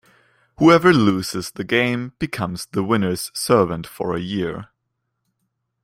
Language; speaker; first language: English; non-native, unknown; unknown